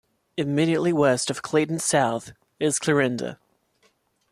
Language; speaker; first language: English; non-native, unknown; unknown